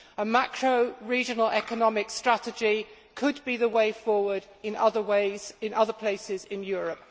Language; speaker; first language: English; native; English